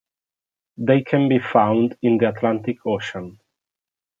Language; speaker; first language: English; non-native, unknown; Italian